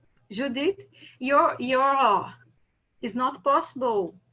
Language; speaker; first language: English; non-native, learner; Portuguese